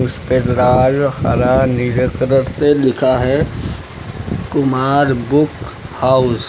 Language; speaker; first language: Hindi; native; Hindi